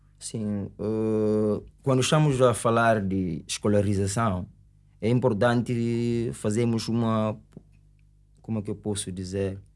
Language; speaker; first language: Portuguese; non-native, local second language; Upper Guinea Crioulo